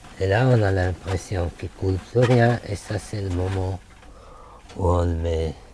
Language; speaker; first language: French; non-native, fluent; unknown